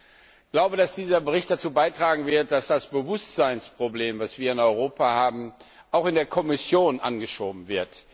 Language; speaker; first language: German; non-native, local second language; Luxembourgish